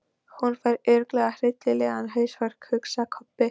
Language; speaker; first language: Icelandic; non-native, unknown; Polish